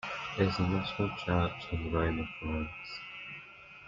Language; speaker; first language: English; native; English